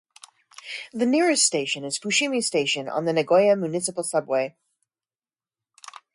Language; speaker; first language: English; native; English